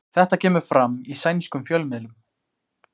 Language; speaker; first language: Icelandic; native; Icelandic